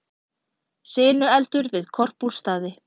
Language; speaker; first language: Icelandic; native; Icelandic